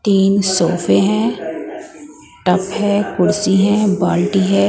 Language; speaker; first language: Hindi; non-native, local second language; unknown